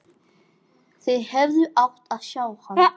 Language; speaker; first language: Icelandic; non-native, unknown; English